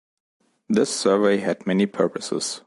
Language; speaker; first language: English; non-native, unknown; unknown